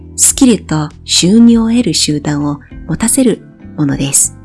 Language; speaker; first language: Japanese; native; Japanese